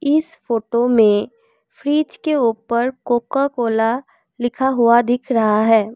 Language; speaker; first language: Hindi; non-native, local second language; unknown